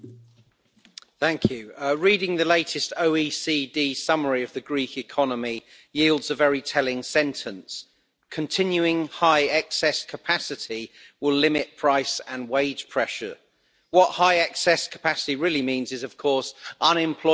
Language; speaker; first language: English; native; English